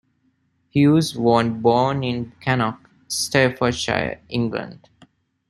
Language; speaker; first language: English; non-native, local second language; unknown